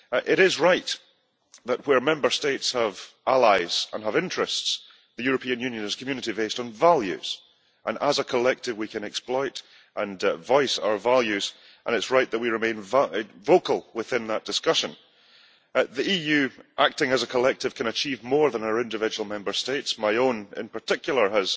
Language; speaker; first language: English; early bilingual, heritage; English